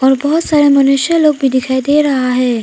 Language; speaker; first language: Hindi; non-native, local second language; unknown